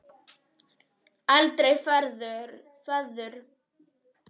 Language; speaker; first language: Icelandic; non-native, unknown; Polish